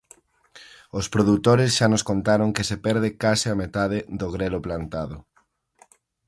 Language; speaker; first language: Galician; native; Galician